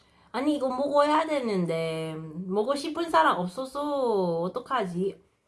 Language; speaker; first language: Korean; native; Korean